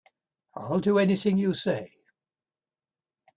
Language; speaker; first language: English; native; English